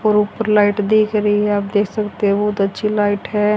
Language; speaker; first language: Hindi; native; Hindi